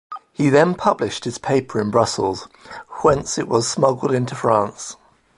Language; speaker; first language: English; native; English